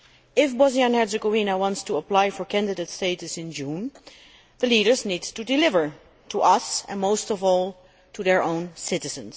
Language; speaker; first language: English; non-native, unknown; Dutch